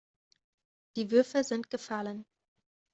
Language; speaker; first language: German; native; German